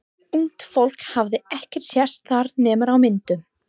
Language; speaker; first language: Icelandic; non-native, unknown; English